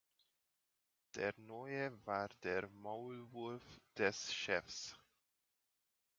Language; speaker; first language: German; non-native, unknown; Hungarian